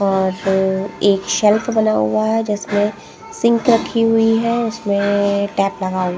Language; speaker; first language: Hindi; non-native, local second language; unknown